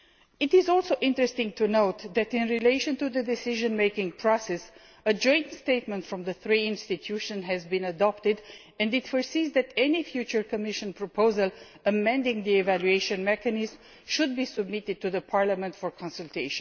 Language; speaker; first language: English; non-native, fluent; Romanian